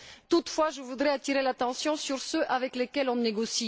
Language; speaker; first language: French; non-native, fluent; Bulgarian